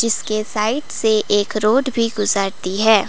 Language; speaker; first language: Hindi; non-native, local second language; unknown